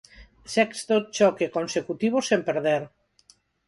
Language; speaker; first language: Galician; non-native, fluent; Spanish